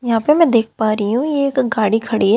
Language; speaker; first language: Hindi; native; Hindi